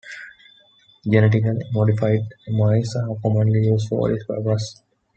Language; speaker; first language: English; non-native, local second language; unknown